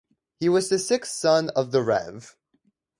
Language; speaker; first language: English; native; English